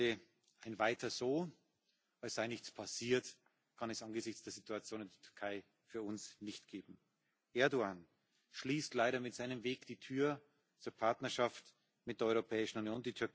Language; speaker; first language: German; native; German